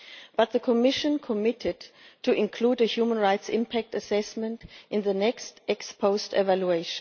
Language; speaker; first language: English; non-native, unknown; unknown